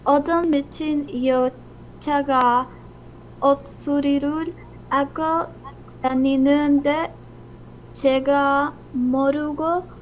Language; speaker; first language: Korean; non-native, learner; Spanish